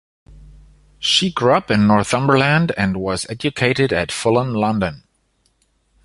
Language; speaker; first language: English; non-native, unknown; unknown